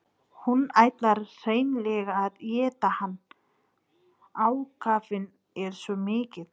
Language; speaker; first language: Icelandic; non-native, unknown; Nepali